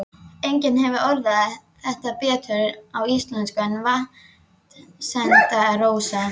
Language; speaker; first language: Icelandic; native; Icelandic